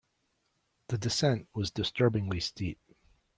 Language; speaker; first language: English; native; English